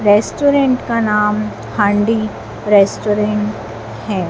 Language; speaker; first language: Hindi; native; Hindi